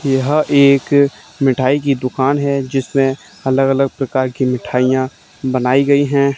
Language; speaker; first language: Hindi; native; Hindi